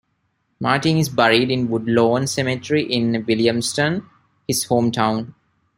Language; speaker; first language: English; non-native, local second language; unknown